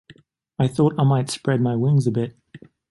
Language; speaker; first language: English; native; English